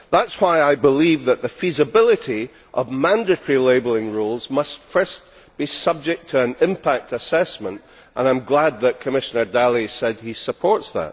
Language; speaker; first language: English; native; English